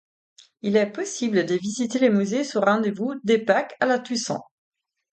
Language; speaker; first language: French; non-native, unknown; Italian